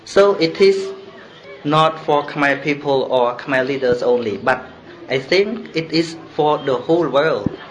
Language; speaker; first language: English; non-native, learner; Khmer